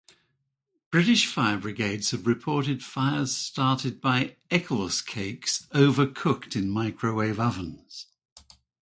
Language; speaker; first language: English; native; English